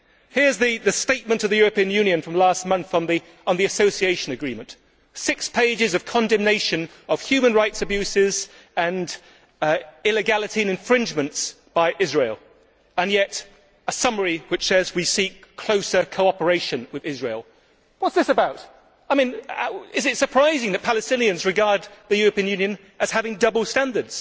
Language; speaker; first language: English; native; English